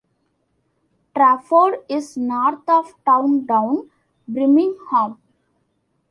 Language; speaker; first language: English; non-native, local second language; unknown